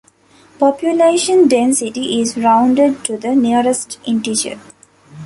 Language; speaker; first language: English; non-native, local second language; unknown